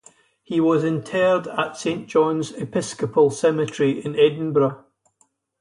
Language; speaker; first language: English; native; English